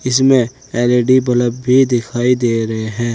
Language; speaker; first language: Hindi; native; Hindi